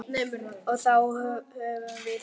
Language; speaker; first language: Icelandic; native; Icelandic